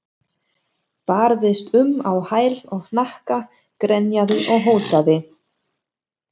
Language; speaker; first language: Icelandic; non-native, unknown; German